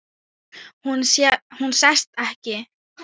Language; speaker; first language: Icelandic; non-native, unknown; Thai